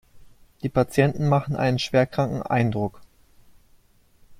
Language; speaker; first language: German; native; German